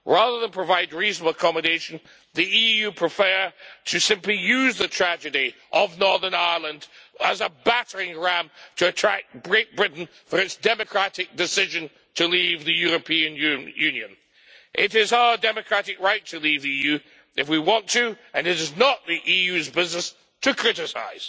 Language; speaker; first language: English; native; English